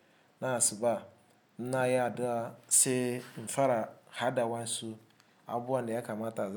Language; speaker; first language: Hausa; non-native, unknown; Igbo